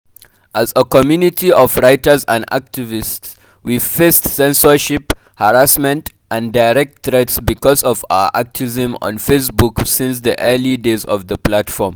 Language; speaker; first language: English; non-native, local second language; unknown